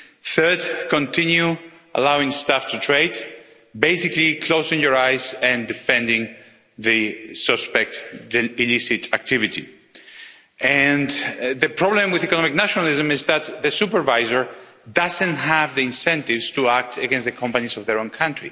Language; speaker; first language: English; non-native, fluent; Spanish